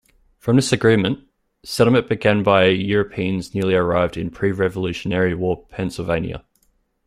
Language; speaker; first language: English; native; English